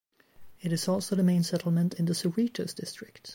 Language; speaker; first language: English; native; English